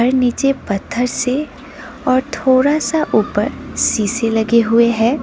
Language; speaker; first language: Hindi; non-native, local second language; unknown